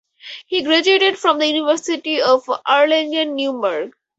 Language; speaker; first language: English; native; English